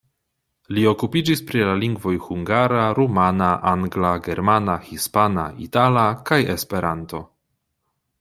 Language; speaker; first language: Esperanto; non-native, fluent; Polish